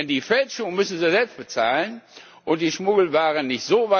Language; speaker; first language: German; non-native, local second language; Luxembourgish